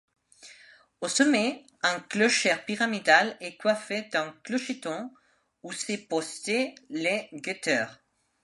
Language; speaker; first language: French; non-native, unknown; Spanish